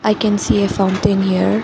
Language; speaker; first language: English; non-native, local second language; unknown